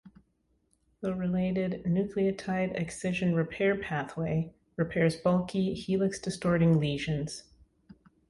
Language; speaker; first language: English; native; English